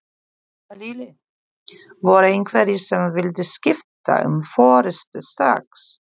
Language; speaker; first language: Icelandic; non-native, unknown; Polish